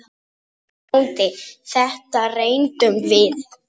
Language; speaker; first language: Icelandic; non-native, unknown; Polish